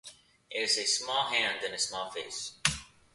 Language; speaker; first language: English; native; English